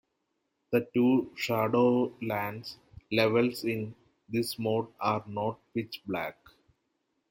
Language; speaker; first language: English; non-native, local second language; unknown